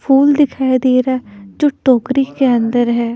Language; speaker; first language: Hindi; non-native, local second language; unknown